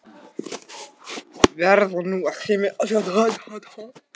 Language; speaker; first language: Icelandic; non-native, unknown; Russian